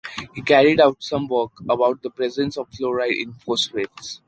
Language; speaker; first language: English; non-native, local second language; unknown